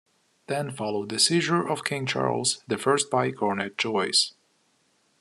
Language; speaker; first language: English; non-native, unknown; Ukrainian